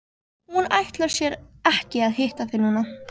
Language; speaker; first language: Icelandic; native; Icelandic